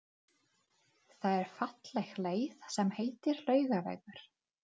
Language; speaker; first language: Icelandic; non-native, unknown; Czech